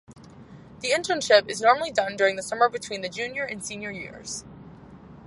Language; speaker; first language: English; native; English